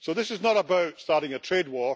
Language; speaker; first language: English; native; English